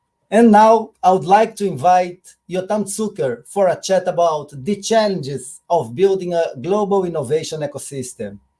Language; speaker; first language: English; non-native, fluent; Portuguese